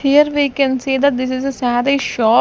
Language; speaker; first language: English; non-native, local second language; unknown